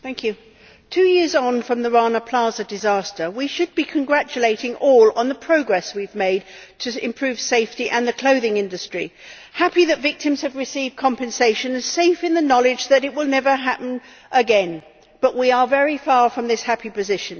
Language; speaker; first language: English; native; English